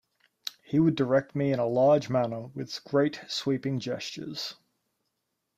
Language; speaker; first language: English; native; English